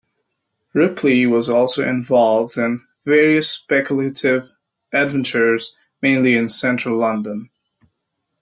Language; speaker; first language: English; native; English